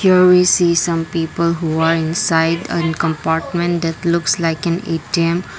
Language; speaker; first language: English; non-native, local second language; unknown